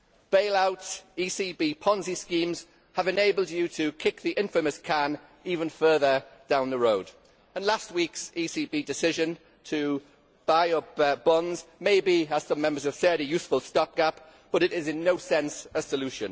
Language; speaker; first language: English; native; English